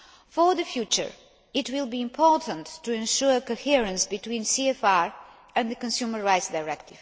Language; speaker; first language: English; non-native, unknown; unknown